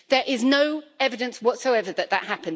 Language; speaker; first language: English; native; English